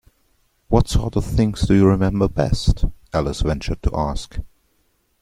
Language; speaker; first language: English; non-native, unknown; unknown